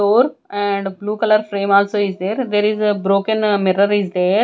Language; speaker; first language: English; non-native, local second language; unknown